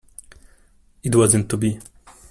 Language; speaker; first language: English; non-native, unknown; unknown